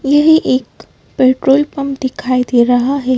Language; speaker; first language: Hindi; native; Hindi